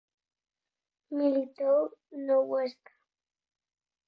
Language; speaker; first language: Galician; non-native, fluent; Spanish